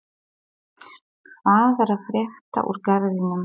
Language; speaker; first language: Icelandic; non-native, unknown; Polish